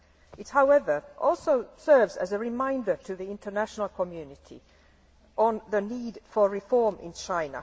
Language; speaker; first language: English; non-native, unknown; Finnish